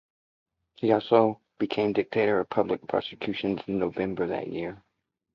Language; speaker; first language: English; native; English